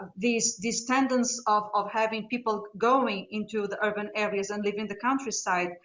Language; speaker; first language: English; non-native, fluent; Portuguese